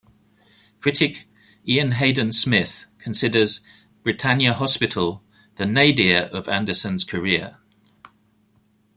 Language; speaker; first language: English; native; English